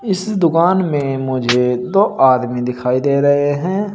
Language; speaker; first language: Hindi; native; Hindi